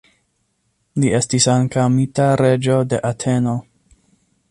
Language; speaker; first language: Esperanto; non-native, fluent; English